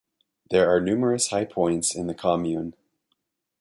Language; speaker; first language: English; native; English